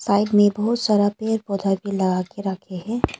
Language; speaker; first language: Hindi; non-native, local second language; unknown